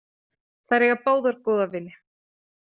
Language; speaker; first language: Icelandic; native; Icelandic